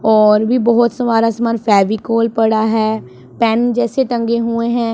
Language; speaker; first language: Hindi; non-native, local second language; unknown